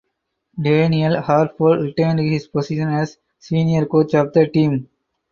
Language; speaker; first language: English; non-native, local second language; Tamil